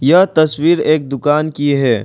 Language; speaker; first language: Hindi; non-native, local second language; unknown